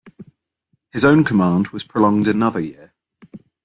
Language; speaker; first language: English; native; English